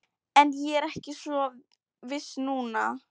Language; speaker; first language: Icelandic; non-native, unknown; Polish